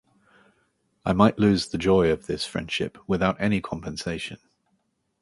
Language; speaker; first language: English; native; English